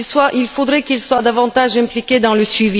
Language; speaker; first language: French; non-native, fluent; Bulgarian